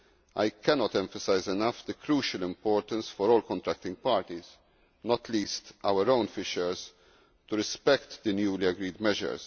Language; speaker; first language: English; non-native, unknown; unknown